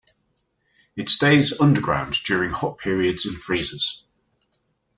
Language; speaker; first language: English; native; English